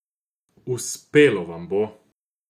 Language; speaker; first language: Slovenian; non-native, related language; Croatian